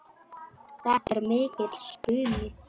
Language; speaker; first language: Icelandic; non-native, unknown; Polish